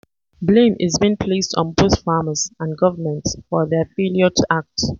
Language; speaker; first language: English; non-native, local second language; Hausa